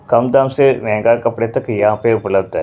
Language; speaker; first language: Hindi; non-native, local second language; Punjabi